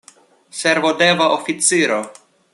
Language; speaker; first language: Esperanto; non-native, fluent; Russian